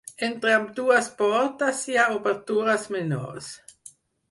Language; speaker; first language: Catalan; non-native, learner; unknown